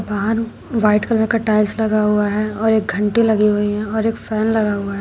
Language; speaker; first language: Hindi; native; Hindi